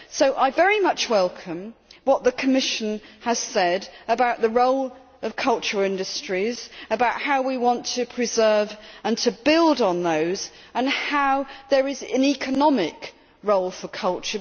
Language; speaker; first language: English; native; English